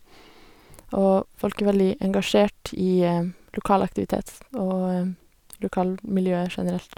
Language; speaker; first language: Norwegian; native; Norwegian